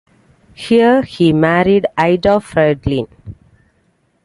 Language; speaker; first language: English; non-native, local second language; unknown